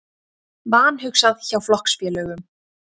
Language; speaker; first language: Icelandic; native; Icelandic